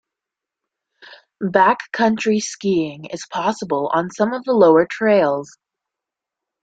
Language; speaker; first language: English; native; English